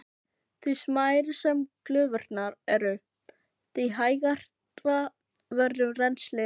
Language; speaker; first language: Icelandic; non-native, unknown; Filipino